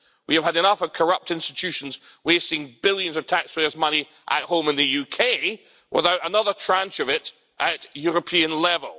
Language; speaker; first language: English; native; English